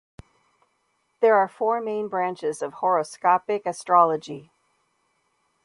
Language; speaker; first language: English; native; English